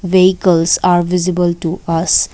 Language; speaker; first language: English; non-native, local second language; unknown